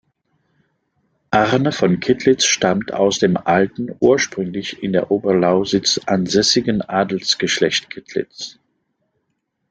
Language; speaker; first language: German; non-native, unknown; French